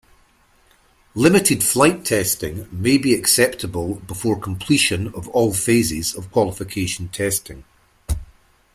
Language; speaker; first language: English; native; English